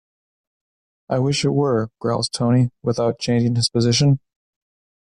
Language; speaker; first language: English; native; English